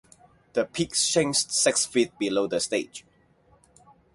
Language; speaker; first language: English; non-native, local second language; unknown